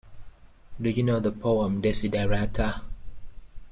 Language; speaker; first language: English; native; English